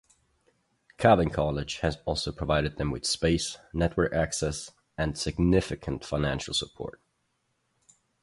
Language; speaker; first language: English; non-native, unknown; German